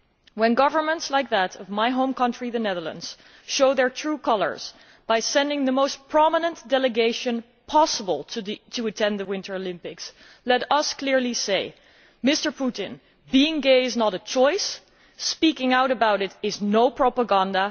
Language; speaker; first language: English; non-native, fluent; Dutch